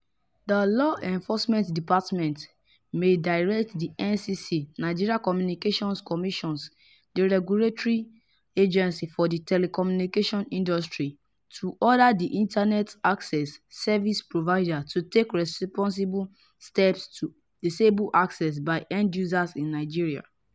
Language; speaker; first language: English; non-native, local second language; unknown